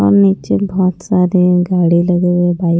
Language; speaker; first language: Hindi; non-native, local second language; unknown